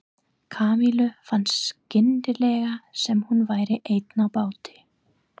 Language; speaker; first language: Icelandic; non-native, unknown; English